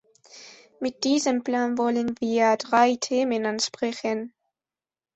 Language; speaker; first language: German; non-native, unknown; Spanish